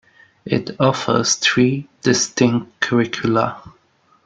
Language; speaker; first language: English; non-native, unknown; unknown